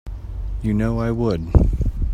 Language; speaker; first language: English; native; English